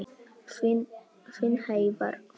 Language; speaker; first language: Icelandic; non-native, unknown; Polish